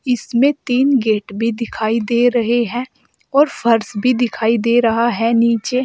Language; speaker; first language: Hindi; native; Hindi